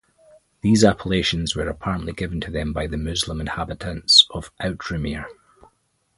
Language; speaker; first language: English; native; English